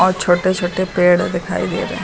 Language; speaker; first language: Hindi; native; Hindi